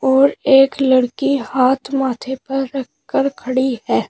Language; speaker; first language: Hindi; native; Hindi